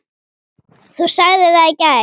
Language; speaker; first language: Icelandic; native; Icelandic